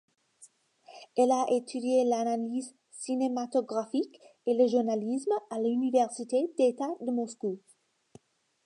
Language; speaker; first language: French; non-native, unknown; English